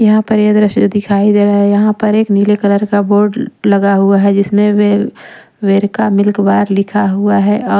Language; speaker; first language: Hindi; non-native, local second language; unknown